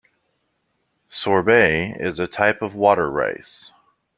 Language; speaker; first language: English; native; English